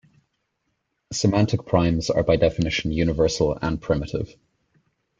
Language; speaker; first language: English; native; English